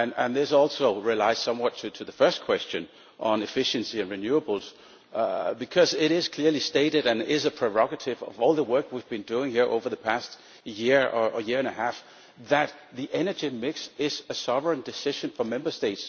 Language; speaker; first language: English; non-native, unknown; Danish